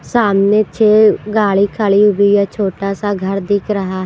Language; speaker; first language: Hindi; non-native, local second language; Punjabi